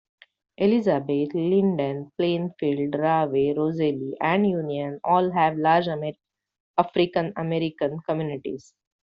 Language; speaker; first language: English; non-native, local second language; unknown